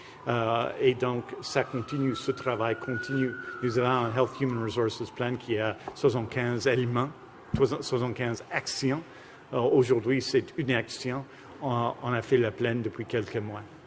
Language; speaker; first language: French; non-native, fluent; English